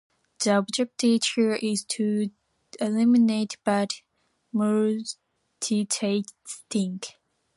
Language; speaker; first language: English; non-native, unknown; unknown